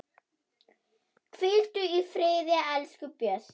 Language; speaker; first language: Icelandic; non-native, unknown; German